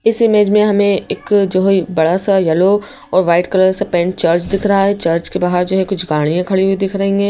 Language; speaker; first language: Hindi; native; Hindi